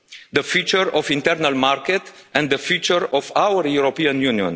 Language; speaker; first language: English; non-native, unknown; Romanian